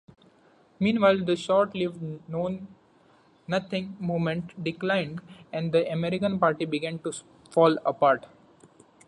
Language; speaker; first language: English; non-native, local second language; Marathi